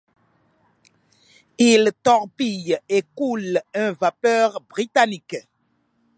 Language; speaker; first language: French; non-native, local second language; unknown